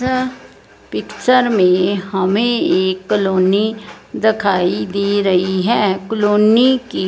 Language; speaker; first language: Hindi; non-native, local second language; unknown